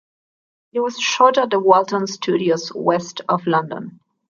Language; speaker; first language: English; non-native, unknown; Spanish